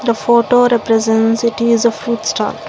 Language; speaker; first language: English; non-native, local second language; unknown